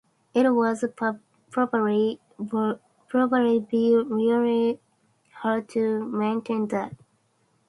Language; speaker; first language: English; non-native, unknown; Japanese